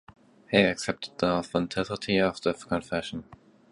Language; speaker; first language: English; native; English